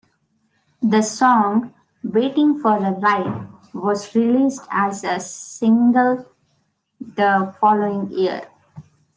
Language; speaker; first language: English; non-native, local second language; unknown